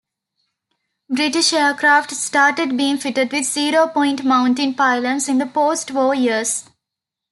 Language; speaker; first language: English; non-native, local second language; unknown